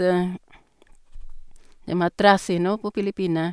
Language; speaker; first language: Norwegian; non-native, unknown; Cebuano